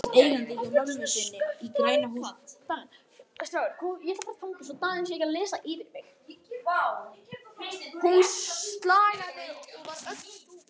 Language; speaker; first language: Icelandic; native; Icelandic